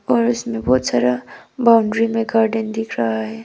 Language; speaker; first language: Hindi; non-native, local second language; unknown